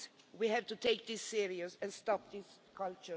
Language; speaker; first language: English; non-native, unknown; Swedish